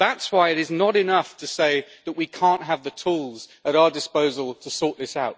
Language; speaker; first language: English; native; English